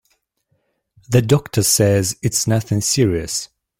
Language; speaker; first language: English; native; English